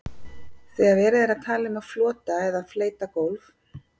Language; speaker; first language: Icelandic; native; Icelandic